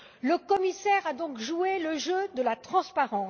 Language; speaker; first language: French; native; French